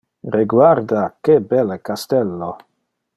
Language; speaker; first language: Interlingua; non-native, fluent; Dutch